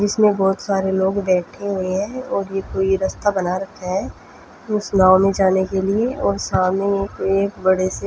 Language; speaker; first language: Hindi; non-native, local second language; Punjabi